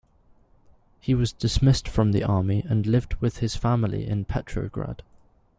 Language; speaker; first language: English; native; English